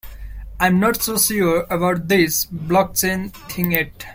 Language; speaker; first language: English; non-native, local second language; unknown